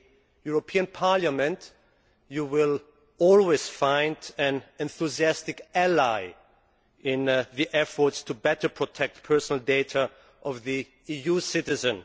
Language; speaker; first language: English; non-native, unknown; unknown